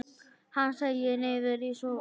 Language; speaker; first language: Icelandic; native; Icelandic